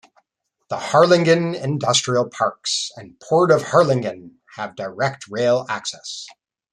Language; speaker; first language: English; native; English